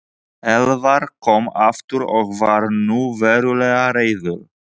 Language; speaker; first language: Icelandic; non-native, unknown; Polish